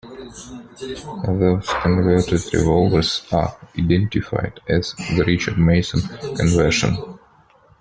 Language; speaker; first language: English; non-native, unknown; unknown